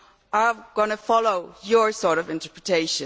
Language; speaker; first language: English; non-native, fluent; German